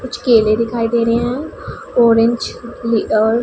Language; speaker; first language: Hindi; non-native, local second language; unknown